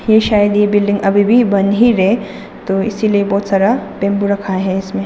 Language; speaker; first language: Hindi; non-native, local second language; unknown